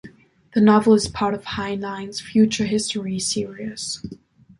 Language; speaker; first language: English; non-native, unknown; German